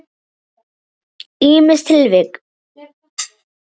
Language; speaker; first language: Icelandic; native; Icelandic